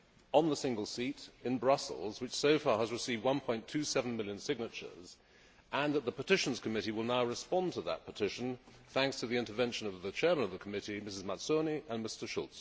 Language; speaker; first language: English; native; English